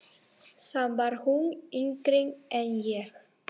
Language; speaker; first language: Icelandic; non-native, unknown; Spanish